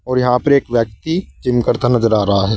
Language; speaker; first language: Hindi; native; Hindi